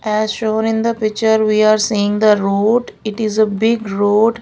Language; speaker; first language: English; non-native, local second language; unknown